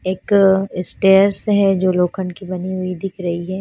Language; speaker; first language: Hindi; non-native, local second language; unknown